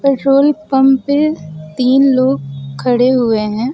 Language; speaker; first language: Hindi; native; Hindi